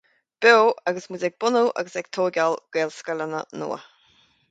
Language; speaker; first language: Irish; native; Irish